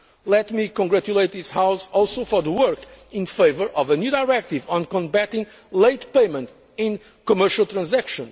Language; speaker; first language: English; non-native, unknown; Portuguese